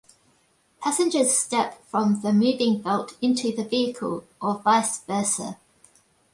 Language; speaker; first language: English; native; English